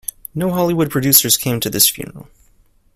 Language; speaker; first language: English; native; English